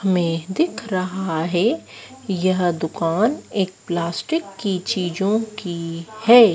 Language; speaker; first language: Hindi; native; Hindi